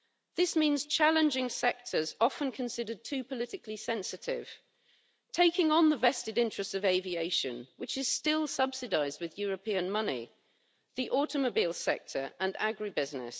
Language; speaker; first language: English; native; English